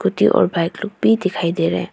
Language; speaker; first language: Hindi; non-native, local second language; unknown